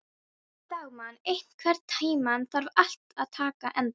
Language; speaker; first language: Icelandic; non-native, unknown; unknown